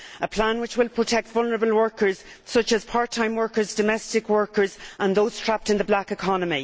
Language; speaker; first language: English; native; English